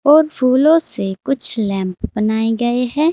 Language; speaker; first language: Hindi; native; Hindi